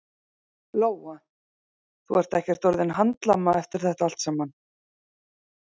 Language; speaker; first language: Icelandic; native; Icelandic